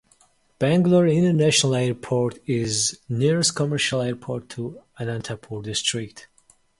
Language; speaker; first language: English; non-native, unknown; Mongolian